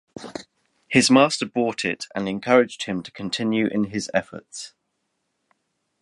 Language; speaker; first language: English; native; English